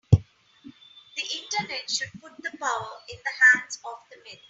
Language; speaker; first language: English; non-native, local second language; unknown